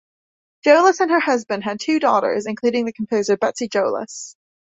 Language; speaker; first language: English; native; English